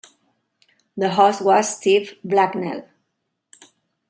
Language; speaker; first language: English; non-native, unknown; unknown